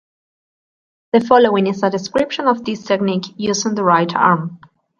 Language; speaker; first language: English; non-native, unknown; Spanish